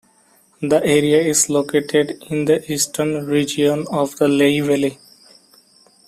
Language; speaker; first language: English; non-native, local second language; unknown